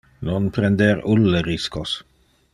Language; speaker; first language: Interlingua; non-native, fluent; Dutch